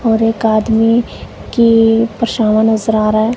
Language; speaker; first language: Hindi; non-native, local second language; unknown